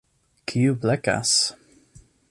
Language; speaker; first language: Esperanto; non-native, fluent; English